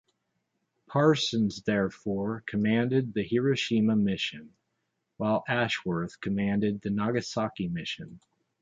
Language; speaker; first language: English; native; English